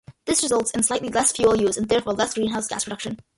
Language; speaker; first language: English; early bilingual, other home language; Malayalam